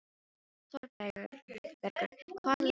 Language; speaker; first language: Icelandic; non-native, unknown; Filipino